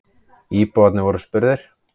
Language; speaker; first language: Icelandic; native; Icelandic